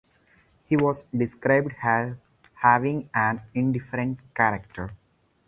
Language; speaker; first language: English; non-native, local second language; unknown